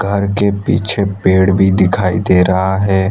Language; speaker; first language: Hindi; non-native, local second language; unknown